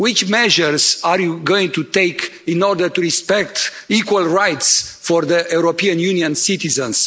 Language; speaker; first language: English; non-native, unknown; Romanian